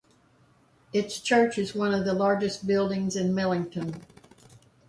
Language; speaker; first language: English; native; English